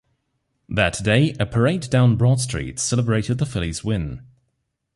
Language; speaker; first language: English; non-native, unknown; German